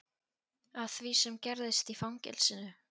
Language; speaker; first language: Icelandic; non-native, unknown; Polish